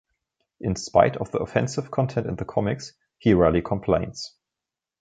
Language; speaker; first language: English; non-native, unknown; German